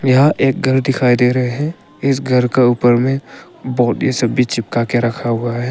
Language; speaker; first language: Hindi; non-native, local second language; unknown